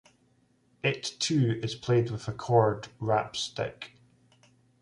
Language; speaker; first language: English; native; English